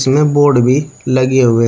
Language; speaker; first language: Hindi; native; Hindi